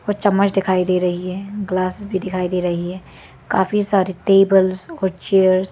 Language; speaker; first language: Hindi; early bilingual, other home language; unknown